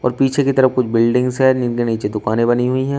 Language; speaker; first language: Hindi; native; Hindi